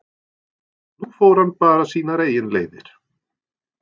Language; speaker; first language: Icelandic; non-native, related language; Norwegian